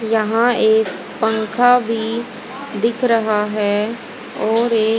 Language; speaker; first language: Hindi; native; Hindi